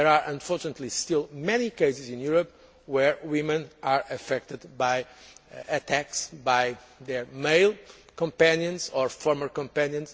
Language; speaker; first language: English; non-native, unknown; Portuguese